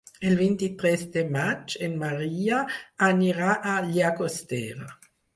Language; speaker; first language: Catalan; non-native, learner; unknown